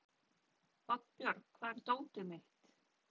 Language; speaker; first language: Icelandic; non-native, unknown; Polish